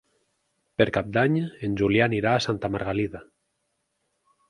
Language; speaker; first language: Catalan; native; Catalan